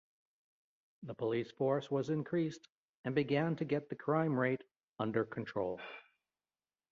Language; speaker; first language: English; native; English